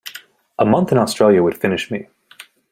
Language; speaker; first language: English; native; English